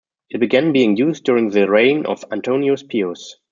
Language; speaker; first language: English; non-native, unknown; German